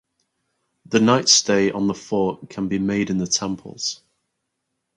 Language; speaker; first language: English; native; English